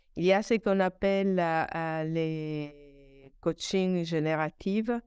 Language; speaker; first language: French; non-native, fluent; Italian